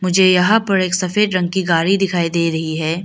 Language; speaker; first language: Hindi; early bilingual, other home language; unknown